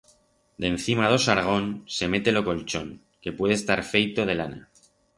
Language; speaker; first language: Aragonese; non-native, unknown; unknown